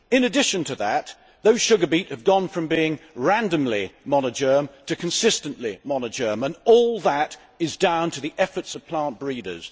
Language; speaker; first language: English; native; English